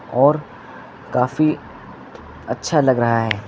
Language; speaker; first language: Hindi; native; Hindi